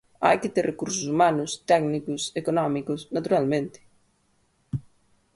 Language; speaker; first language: Galician; native; Galician